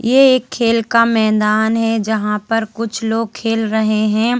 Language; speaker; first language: Hindi; native; Hindi